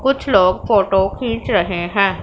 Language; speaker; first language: Hindi; non-native, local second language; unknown